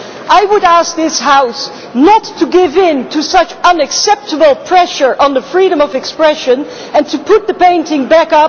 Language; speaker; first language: English; non-native, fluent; Dutch